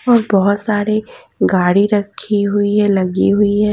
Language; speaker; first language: Hindi; native; Hindi